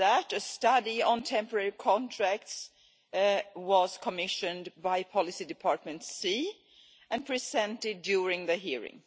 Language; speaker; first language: English; non-native, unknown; Swedish